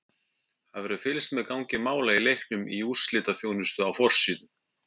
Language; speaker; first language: Icelandic; native; Icelandic